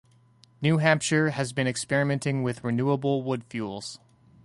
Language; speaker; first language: English; native; English